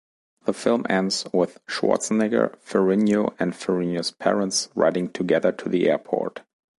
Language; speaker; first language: English; non-native, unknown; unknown